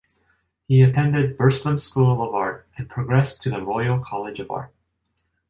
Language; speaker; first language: English; non-native, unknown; Japanese